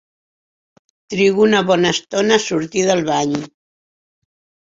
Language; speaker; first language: Catalan; non-native, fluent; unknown